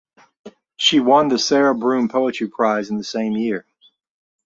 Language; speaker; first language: English; native; English